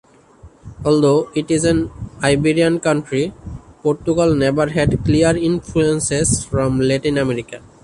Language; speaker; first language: English; non-native, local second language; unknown